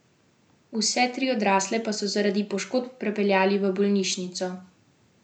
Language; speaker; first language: Slovenian; native; Slovenian